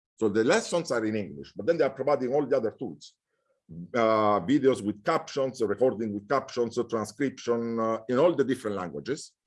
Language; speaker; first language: English; non-native, fluent; Italian